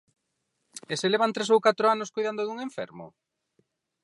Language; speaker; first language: Galician; non-native, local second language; Spanish